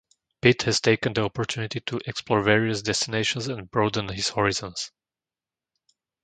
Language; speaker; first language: English; non-native, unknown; Slovak